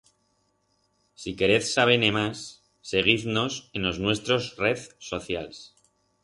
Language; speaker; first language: Aragonese; non-native, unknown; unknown